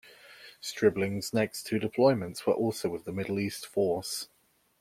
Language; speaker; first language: English; native; English